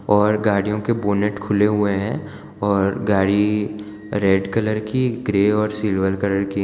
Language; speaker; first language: Hindi; non-native, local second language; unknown